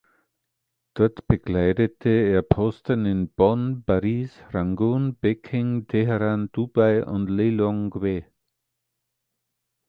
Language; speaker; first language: German; native; German